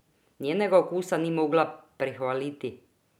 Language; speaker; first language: Slovenian; non-native, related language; Croatian